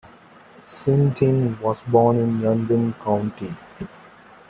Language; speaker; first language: English; non-native, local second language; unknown